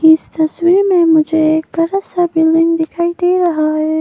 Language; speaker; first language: Hindi; non-native, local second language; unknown